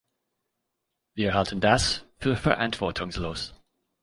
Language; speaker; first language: German; non-native, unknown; English